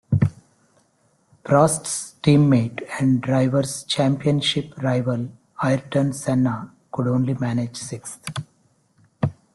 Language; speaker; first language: English; non-native, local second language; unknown